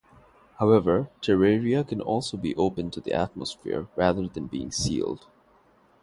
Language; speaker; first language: English; non-native, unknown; Bangla